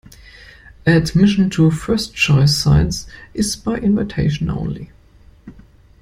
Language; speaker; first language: English; non-native, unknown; German